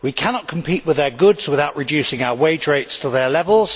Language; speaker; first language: English; native; English